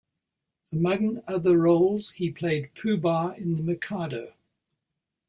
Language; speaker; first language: English; native; English